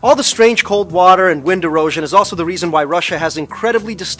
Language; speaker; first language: English; early bilingual, other home language; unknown